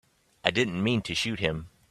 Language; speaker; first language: English; native; English